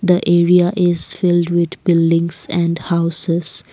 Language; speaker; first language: English; non-native, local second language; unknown